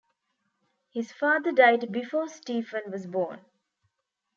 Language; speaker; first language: English; non-native, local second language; Tamil